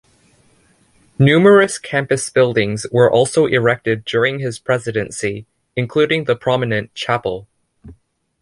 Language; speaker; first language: English; native; English